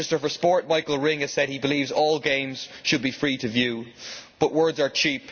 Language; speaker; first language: English; native; English